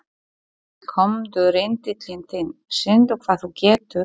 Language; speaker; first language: Icelandic; non-native, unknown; Polish